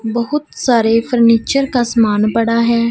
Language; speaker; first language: Hindi; non-native, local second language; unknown